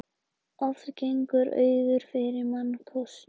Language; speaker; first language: Icelandic; native; Icelandic